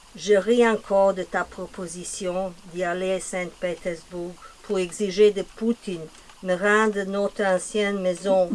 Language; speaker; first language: French; non-native, fluent; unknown